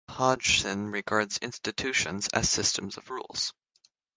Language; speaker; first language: English; native; English